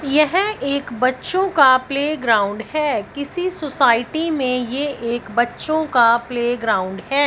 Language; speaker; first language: Hindi; non-native, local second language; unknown